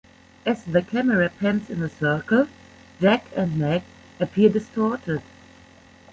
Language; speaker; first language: English; non-native, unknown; German